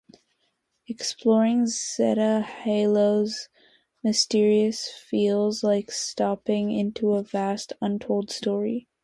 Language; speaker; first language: English; native; English